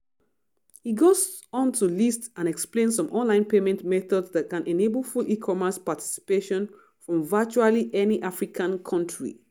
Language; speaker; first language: English; non-native, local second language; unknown